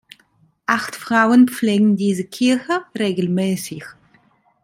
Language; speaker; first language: German; non-native, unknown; Italian